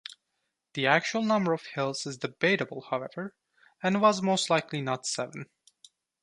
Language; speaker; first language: English; non-native, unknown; Turkish